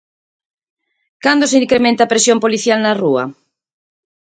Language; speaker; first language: Galician; native; Galician